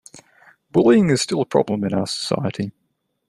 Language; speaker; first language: English; native; English